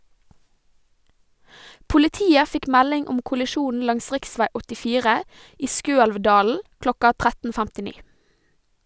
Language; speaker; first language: Norwegian; native; Norwegian